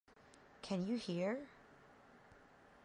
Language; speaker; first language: English; native; English